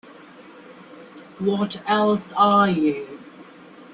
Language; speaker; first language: English; non-native, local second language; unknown